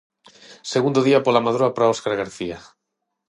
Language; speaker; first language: Galician; non-native, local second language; Spanish